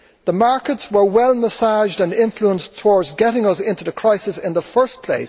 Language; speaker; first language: English; native; English